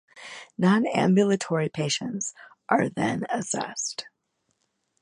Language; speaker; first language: English; native; English